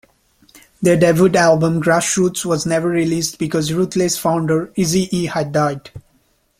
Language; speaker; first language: English; non-native, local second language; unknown